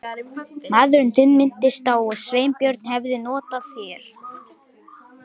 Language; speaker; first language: Icelandic; non-native, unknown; Lithuanian